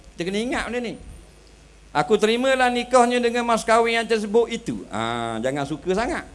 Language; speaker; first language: Malay; native; Malay